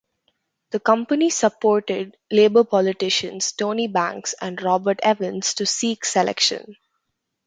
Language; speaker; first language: English; non-native, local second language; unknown